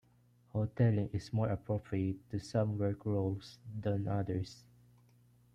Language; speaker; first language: English; non-native, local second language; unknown